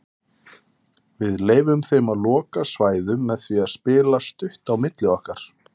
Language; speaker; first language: Icelandic; native; Icelandic